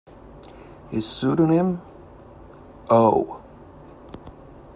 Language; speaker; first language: English; native; English